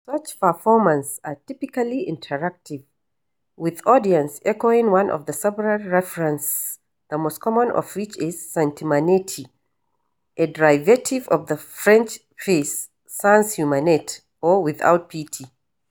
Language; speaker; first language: English; non-native, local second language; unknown